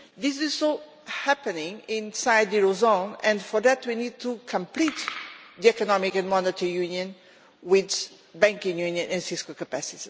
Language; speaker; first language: English; non-native, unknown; Portuguese